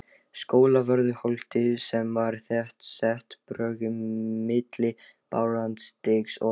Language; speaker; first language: Icelandic; non-native, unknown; Lithuanian